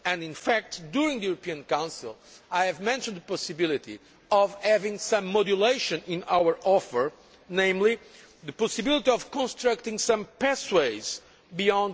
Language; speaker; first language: English; non-native, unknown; Portuguese